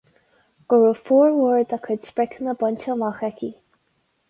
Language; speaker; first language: Irish; non-native, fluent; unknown